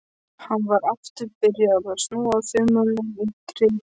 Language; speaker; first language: Icelandic; non-native, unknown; Polish